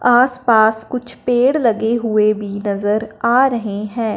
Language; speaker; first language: Hindi; non-native, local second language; Punjabi